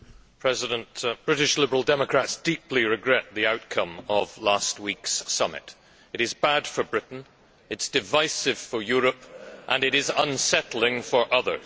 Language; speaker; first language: English; native; English